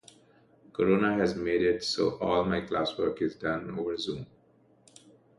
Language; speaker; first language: English; non-native, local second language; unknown